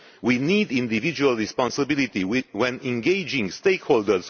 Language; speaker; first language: English; non-native, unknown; Romanian